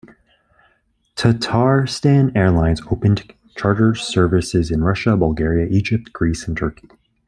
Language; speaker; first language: English; native; English